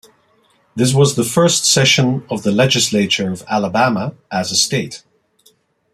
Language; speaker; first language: English; non-native, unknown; Dutch